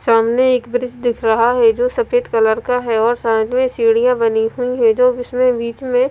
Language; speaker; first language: Hindi; non-native, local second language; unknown